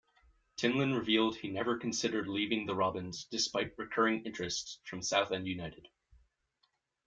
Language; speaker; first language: English; native; English